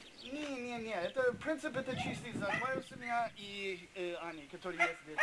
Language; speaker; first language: Russian; non-native, learner; English